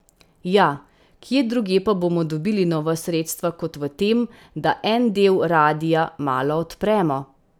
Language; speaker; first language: Slovenian; native; Slovenian